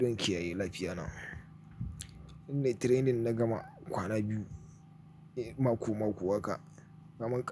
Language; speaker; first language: Hausa; native; Hausa